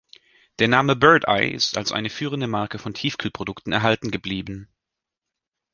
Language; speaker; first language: German; native; German